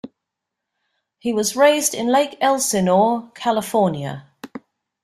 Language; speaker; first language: English; native; English